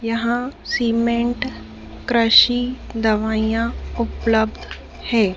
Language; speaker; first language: Hindi; native; Hindi